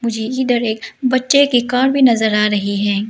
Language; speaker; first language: Hindi; early bilingual, other home language; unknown